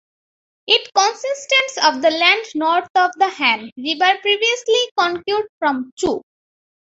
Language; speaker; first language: English; non-native, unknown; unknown